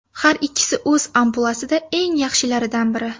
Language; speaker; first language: Uzbek; native; Uzbek